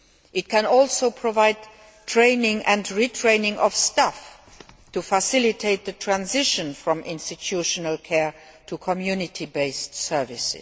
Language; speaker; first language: English; non-native, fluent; Luxembourgish